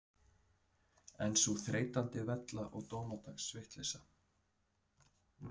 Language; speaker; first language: Icelandic; native; Icelandic